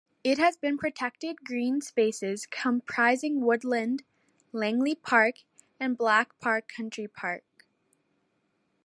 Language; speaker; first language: English; native; English